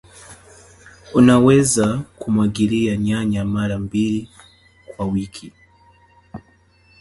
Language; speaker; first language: English; native; English